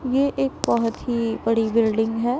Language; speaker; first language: Hindi; non-native, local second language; Punjabi